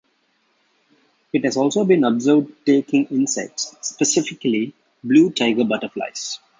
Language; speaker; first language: English; non-native, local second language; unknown